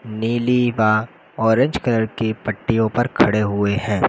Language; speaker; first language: Hindi; native; Hindi